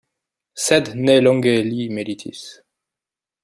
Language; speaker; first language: Esperanto; non-native, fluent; French